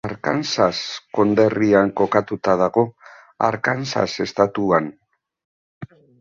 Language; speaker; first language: Basque; native; Basque